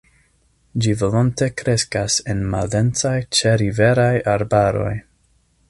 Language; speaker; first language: Esperanto; non-native, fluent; English